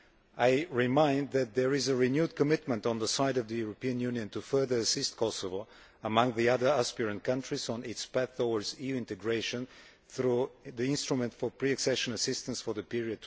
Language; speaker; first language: English; non-native, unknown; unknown